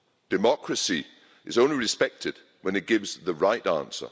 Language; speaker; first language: English; non-native, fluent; Danish